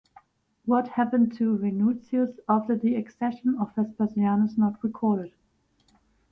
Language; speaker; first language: English; non-native, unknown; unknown